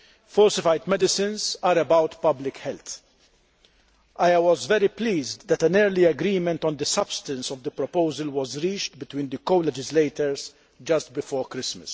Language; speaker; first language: English; non-native, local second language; Maltese